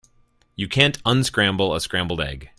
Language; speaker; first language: English; native; English